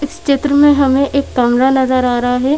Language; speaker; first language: Hindi; native; Hindi